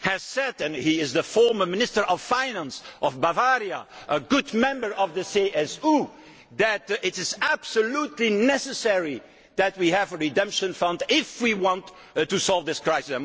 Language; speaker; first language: English; non-native, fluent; Dutch